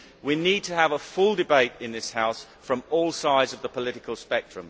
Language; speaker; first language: English; native; English